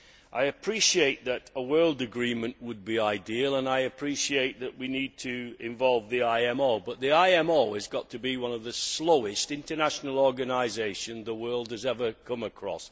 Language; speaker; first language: English; native; English